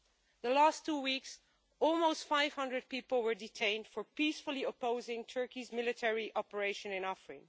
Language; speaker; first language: English; non-native, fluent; Dutch